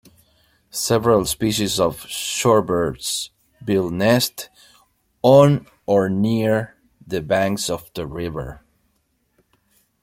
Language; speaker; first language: English; non-native, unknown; Spanish